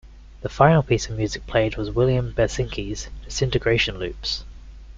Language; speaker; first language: English; native; English